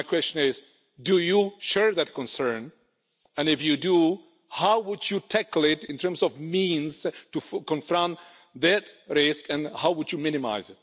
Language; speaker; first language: English; non-native, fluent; Czech